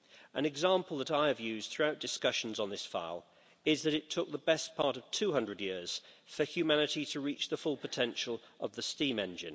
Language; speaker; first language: English; native; English